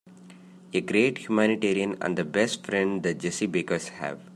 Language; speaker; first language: English; non-native, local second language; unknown